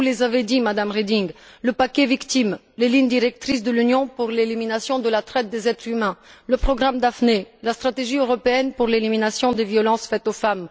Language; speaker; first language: French; non-native, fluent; Bulgarian